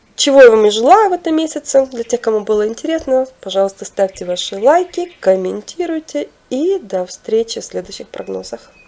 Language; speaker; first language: Russian; non-native, local second language; Ukrainian